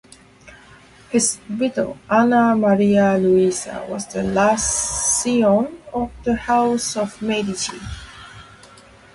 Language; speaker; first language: English; non-native, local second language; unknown